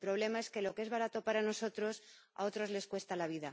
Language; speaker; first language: Spanish; native; Spanish